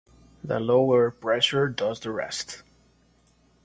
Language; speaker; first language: English; non-native, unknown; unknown